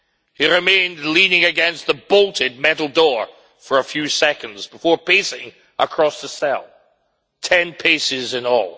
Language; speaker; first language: English; native; English